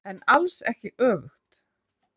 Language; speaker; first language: Icelandic; native; Icelandic